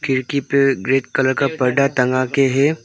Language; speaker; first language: Hindi; non-native, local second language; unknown